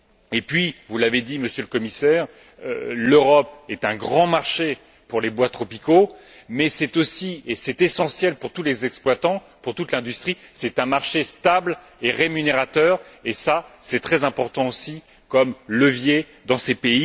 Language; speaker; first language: French; native; French